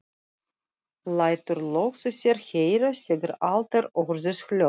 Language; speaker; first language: Icelandic; non-native, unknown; Russian